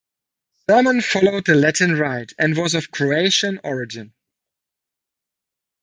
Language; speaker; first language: English; non-native, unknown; German